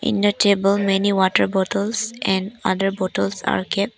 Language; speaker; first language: English; non-native, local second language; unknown